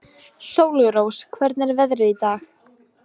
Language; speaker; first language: Icelandic; non-native, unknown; Polish